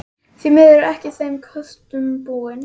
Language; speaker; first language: Icelandic; native; Icelandic